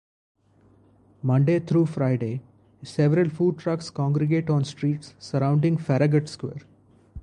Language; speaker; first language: English; non-native, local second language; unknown